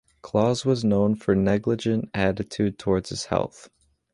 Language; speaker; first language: English; native; English